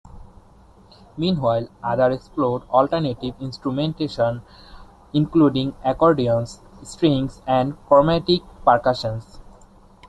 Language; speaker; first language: English; non-native, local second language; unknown